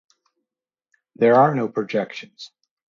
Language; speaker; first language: English; native; English